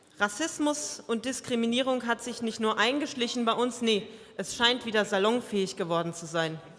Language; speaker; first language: German; early bilingual, other home language; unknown